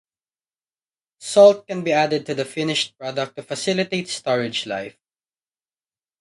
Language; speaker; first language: English; non-native, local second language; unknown